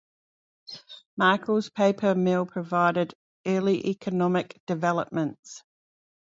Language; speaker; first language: English; native; English